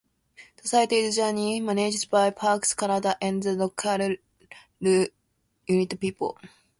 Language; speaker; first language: English; non-native, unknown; Japanese